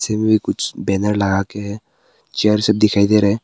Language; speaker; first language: Hindi; early bilingual, other home language; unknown